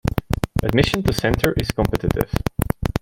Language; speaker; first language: English; native; English